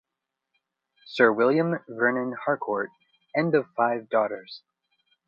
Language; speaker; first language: English; native; English